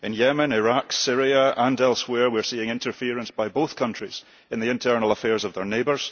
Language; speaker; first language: English; early bilingual, heritage; English